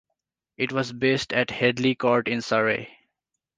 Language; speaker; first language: English; non-native, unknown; Nepali